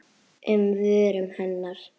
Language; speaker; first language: Icelandic; native; Icelandic